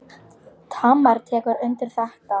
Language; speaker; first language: Icelandic; non-native, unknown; Polish